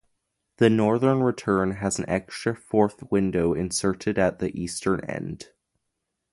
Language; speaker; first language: English; native; English